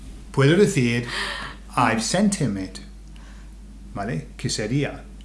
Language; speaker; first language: Spanish; non-native, fluent; English